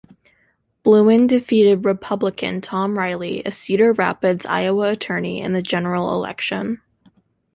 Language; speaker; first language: English; native; English